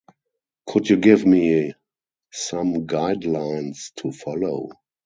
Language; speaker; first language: English; non-native, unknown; German